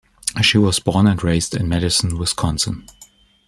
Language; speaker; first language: English; non-native, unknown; German